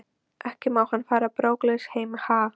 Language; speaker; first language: Icelandic; non-native, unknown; Polish